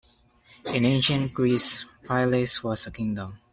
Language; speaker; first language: English; non-native, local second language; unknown